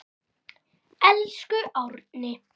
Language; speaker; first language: Icelandic; native; Icelandic